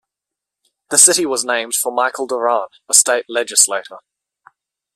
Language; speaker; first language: English; native; English